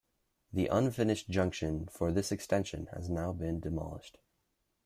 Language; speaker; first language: English; native; English